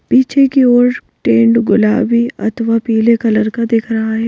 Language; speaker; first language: Hindi; native; Hindi